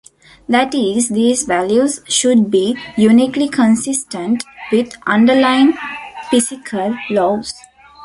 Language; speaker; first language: English; non-native, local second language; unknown